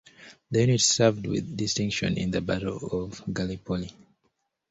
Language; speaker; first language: English; native; English